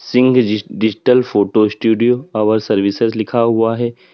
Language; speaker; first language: Hindi; native; Hindi